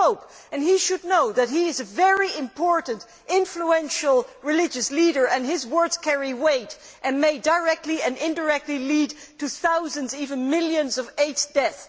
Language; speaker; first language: English; non-native, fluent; Dutch